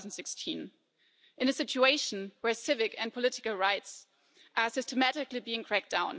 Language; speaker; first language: English; non-native, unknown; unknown